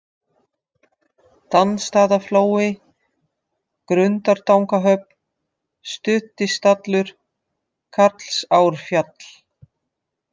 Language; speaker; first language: Icelandic; non-native, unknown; Dutch